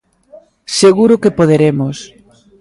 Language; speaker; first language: Galician; native; Galician